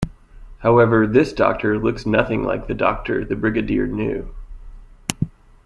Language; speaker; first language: English; native; English